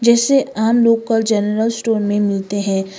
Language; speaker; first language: Hindi; non-native, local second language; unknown